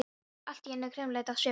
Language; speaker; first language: Icelandic; non-native, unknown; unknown